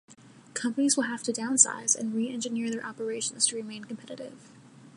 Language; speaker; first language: English; native; English